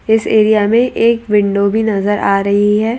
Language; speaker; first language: Hindi; native; Hindi